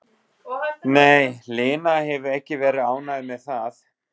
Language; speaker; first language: Icelandic; non-native, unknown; German